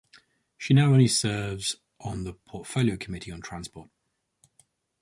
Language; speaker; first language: English; native; English